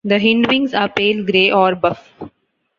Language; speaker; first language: English; non-native, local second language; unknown